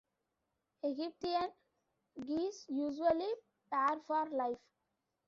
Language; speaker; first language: English; non-native, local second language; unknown